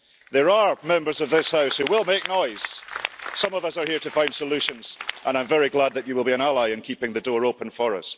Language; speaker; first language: English; early bilingual, heritage; English